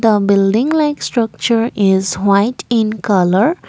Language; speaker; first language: English; non-native, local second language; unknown